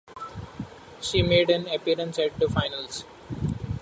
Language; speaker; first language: English; non-native, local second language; Marathi